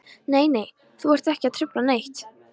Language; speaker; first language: Icelandic; non-native, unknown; Polish